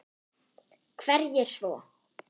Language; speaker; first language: Icelandic; non-native, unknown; German